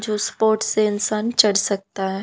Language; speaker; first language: Hindi; native; Hindi